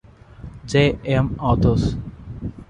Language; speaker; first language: English; non-native, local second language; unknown